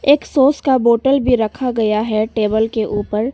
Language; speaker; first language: Hindi; early bilingual, other home language; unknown